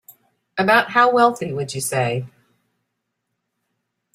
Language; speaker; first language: English; native; English